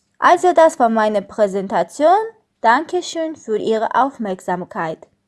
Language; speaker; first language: German; non-native, fluent; Armenian